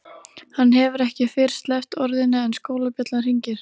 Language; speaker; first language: Icelandic; native; Icelandic